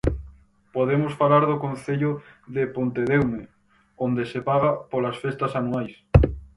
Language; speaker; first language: Galician; native; Galician